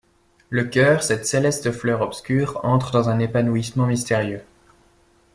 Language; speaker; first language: French; native; French